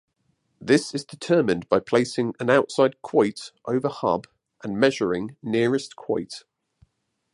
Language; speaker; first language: English; native; English